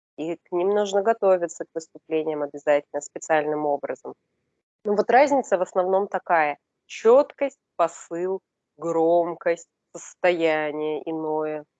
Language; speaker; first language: Russian; native; Russian